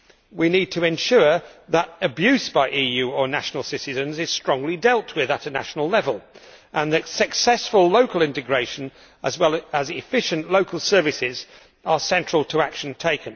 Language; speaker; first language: English; native; English